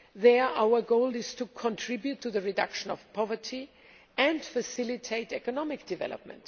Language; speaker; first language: English; non-native, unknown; German